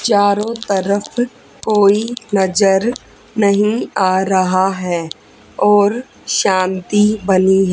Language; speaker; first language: Hindi; native; Hindi